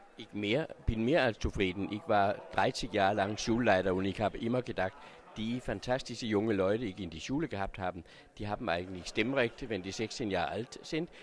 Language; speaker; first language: German; non-native, related language; Danish